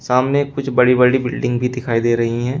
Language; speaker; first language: Hindi; native; Hindi